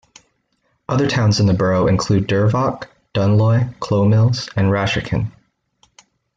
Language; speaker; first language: English; native; English